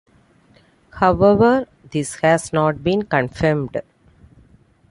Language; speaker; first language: English; non-native, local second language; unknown